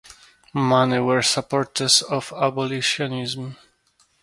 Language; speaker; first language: English; non-native, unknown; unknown